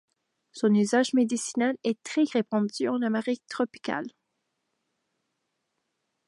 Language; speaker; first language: French; native; French